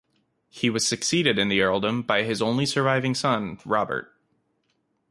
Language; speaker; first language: English; native; English